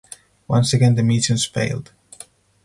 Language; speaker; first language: English; non-native, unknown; Spanish